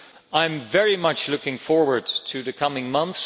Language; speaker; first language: English; non-native, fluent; Dutch